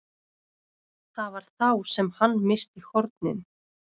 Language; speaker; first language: Icelandic; non-native, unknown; Russian